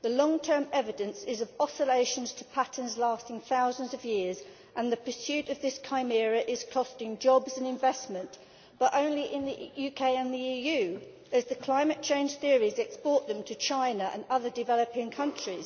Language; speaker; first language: English; native; English